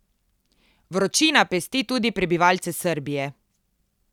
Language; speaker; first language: Slovenian; native; Slovenian